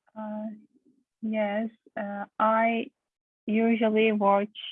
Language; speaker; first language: English; non-native, learner; Turkish